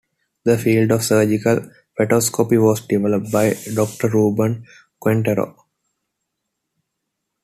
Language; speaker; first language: English; non-native, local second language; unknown